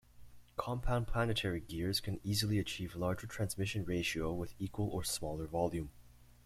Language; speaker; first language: English; native; English